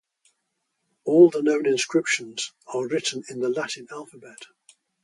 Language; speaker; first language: English; native; English